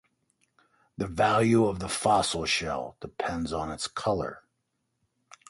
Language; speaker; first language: English; native; English